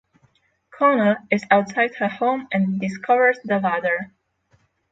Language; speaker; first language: English; non-native, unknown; Polish